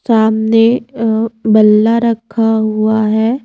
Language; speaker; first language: Hindi; native; Hindi